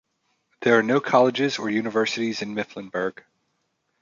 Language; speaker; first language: English; native; English